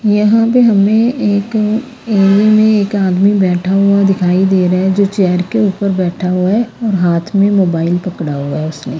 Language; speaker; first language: Hindi; native; Hindi